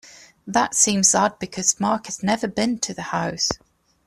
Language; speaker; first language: English; native; English